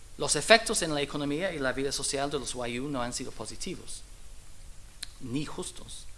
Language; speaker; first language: Spanish; non-native, fluent; English